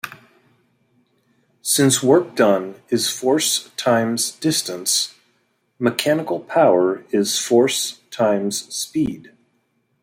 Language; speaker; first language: English; native; English